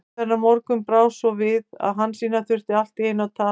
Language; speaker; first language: Icelandic; native; Icelandic